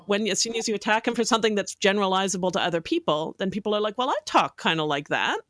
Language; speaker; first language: English; native; English